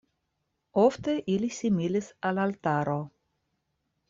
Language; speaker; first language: Esperanto; non-native, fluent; Russian